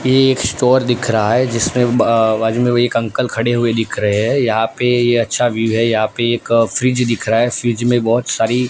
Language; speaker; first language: Hindi; non-native, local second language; Gujarati